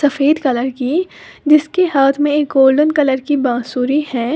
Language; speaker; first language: Hindi; native; Hindi